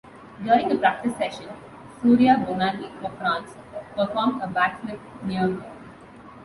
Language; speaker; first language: English; non-native, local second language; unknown